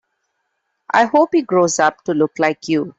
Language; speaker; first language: English; non-native, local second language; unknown